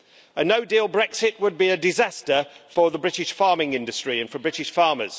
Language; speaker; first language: English; native; English